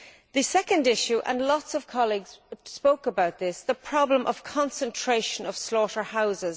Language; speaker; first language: English; native; English